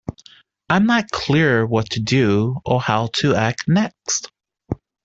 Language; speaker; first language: English; native; English